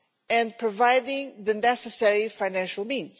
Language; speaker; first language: English; non-native, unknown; Portuguese